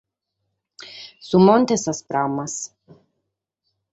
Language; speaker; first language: Sardinian; native; Sardinian